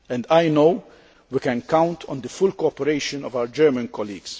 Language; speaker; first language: English; non-native, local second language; Maltese